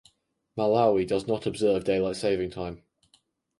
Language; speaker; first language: English; native; English